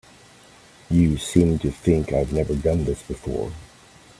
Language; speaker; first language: English; native; English